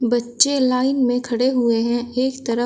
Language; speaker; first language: Hindi; native; Hindi